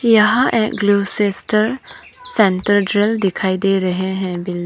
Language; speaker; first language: Hindi; non-native, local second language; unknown